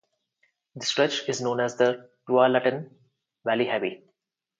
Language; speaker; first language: English; non-native, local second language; Telugu